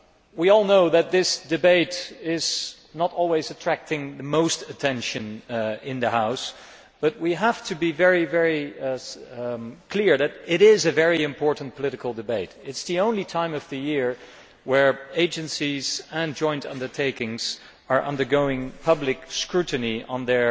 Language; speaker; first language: English; non-native, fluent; Dutch